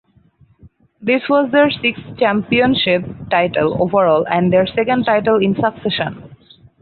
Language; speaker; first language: English; non-native, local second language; Bangla